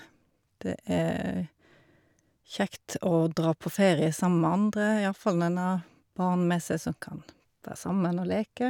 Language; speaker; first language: Norwegian; native; Norwegian